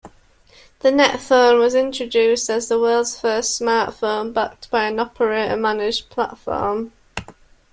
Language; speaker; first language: English; native; English